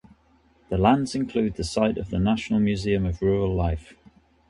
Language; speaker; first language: English; native; English